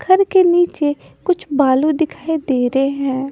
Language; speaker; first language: Hindi; non-native, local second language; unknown